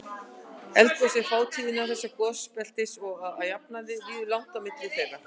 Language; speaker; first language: Icelandic; native; Icelandic